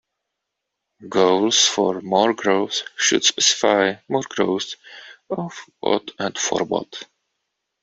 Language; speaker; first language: English; non-native, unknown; Czech